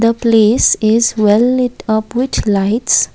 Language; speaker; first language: English; non-native, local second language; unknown